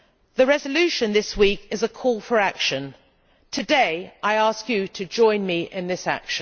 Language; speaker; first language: English; native; English